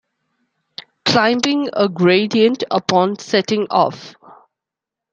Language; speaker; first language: English; non-native, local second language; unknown